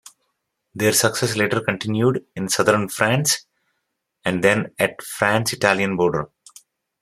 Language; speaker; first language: English; native; English